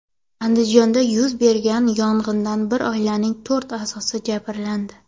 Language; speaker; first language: Uzbek; non-native, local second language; Kara-Kalpak